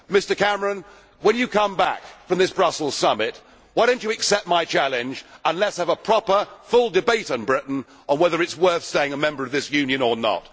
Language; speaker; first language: English; native; English